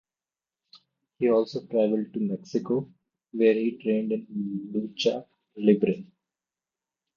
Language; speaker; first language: English; non-native, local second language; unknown